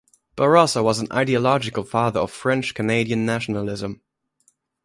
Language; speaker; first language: English; non-native, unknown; German